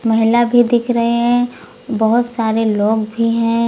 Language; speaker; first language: Hindi; native; Hindi